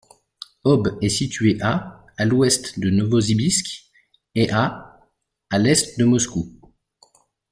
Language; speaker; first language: French; native; French